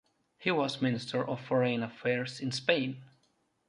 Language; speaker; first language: English; non-native, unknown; Russian